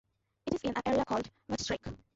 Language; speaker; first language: English; non-native, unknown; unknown